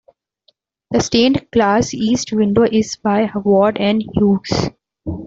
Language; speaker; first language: English; non-native, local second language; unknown